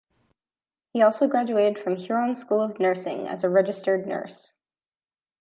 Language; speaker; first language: English; native; English